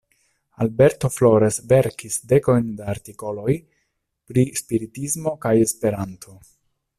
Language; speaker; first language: Esperanto; non-native, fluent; Italian